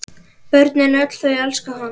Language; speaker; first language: Icelandic; native; Icelandic